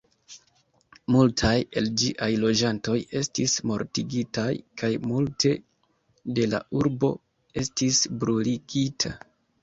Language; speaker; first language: Esperanto; non-native, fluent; Kinyarwanda